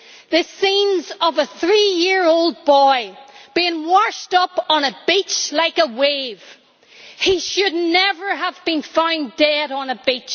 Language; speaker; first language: English; native; English